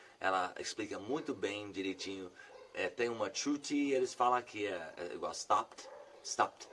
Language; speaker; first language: Portuguese; non-native, fluent; English